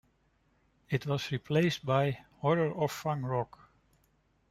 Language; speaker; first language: English; non-native, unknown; Dutch